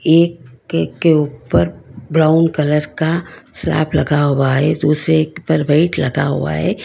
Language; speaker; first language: Hindi; non-native, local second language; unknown